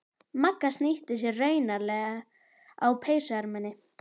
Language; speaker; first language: Icelandic; native; Icelandic